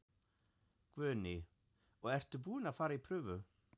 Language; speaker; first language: Icelandic; non-native, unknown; German